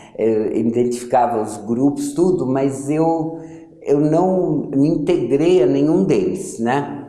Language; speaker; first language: Portuguese; early bilingual, other home language; Yiddish